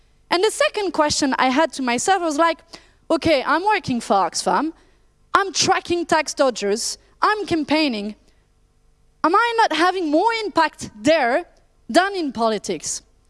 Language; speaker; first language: English; non-native, fluent; French